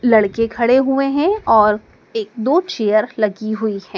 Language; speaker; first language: Hindi; native; Hindi